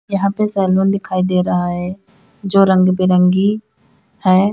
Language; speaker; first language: Hindi; native; Hindi